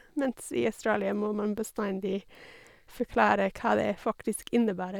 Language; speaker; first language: Norwegian; non-native, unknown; English